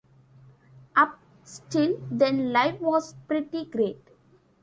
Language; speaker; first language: English; non-native, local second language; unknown